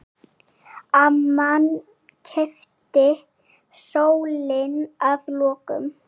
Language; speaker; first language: Icelandic; native; Icelandic